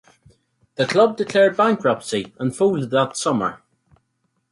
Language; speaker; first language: English; native; English